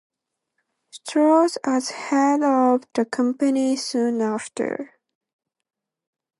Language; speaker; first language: English; non-native, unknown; Japanese